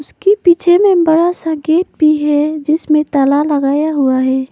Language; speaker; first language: Hindi; non-native, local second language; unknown